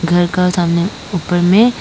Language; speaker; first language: Hindi; early bilingual, other home language; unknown